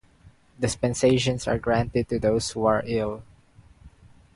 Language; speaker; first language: English; non-native, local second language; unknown